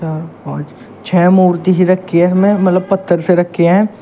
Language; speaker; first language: Hindi; native; Hindi